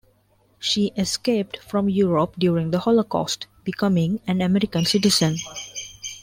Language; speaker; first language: English; non-native, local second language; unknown